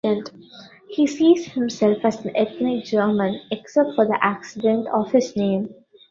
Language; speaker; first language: English; non-native, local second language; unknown